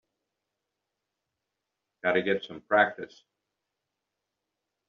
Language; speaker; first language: English; native; English